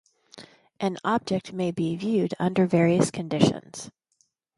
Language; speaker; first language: English; native; English